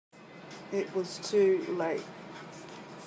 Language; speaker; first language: English; native; English